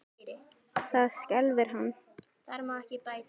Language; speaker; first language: Icelandic; native; Icelandic